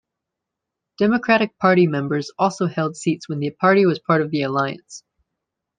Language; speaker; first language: English; native; English